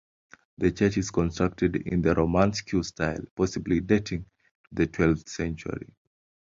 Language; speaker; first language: English; non-native, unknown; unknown